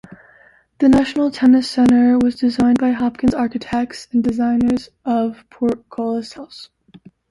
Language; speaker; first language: English; native; English